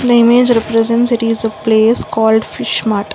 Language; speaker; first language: English; non-native, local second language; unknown